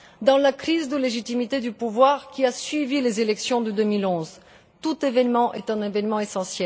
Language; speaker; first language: French; non-native, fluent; Bulgarian